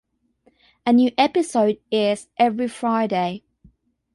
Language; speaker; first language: English; non-native, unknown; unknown